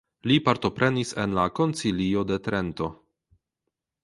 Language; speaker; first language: Esperanto; non-native, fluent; Polish